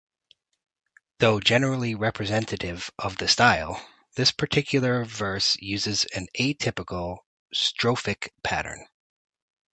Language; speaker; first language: English; native; English